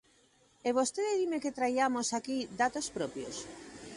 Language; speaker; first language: Galician; native; Galician